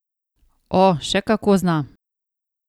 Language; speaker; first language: Slovenian; native; Slovenian